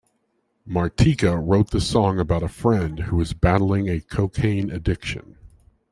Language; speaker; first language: English; native; English